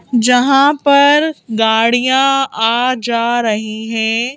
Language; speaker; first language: Hindi; native; Hindi